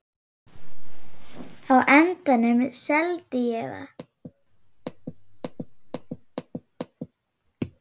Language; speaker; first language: Icelandic; non-native, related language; Swedish